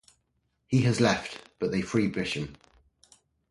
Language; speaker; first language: English; native; English